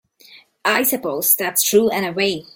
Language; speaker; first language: English; non-native, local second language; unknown